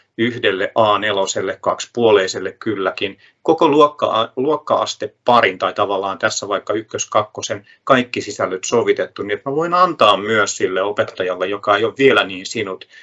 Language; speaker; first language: Finnish; native; Finnish